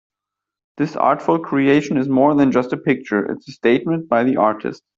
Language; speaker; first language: English; native; English